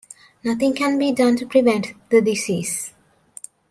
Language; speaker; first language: English; non-native, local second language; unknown